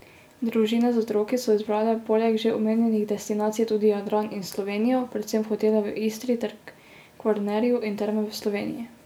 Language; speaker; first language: Slovenian; native; Slovenian